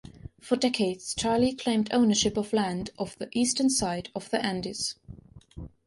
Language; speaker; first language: English; non-native, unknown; German